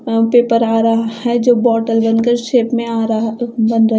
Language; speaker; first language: Hindi; non-native, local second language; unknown